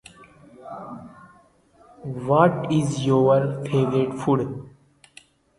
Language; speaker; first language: English; non-native, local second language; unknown